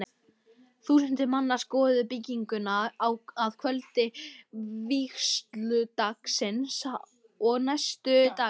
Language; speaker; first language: Icelandic; native; Icelandic